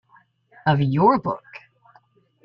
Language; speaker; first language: English; native; English